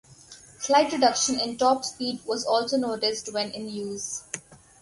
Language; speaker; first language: English; non-native, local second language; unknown